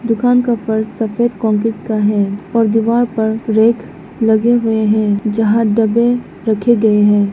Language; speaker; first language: Hindi; non-native, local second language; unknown